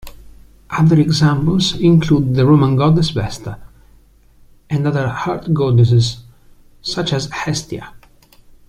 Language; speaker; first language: English; non-native, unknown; Italian